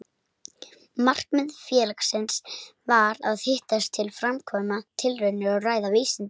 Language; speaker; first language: Icelandic; native; Icelandic